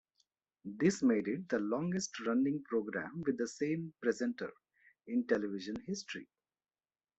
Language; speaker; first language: English; non-native, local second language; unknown